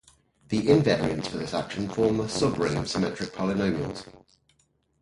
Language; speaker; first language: English; native; English